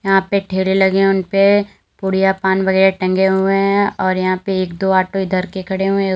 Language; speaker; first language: Hindi; native; Hindi